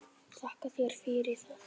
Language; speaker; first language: Icelandic; native; Icelandic